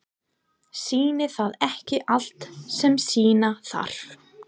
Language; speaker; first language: Icelandic; non-native, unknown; English